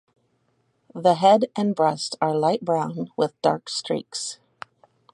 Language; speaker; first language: English; native; English